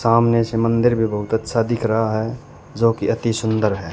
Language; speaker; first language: Hindi; native; Hindi